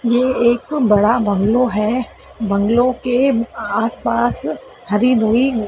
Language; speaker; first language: Hindi; native; Hindi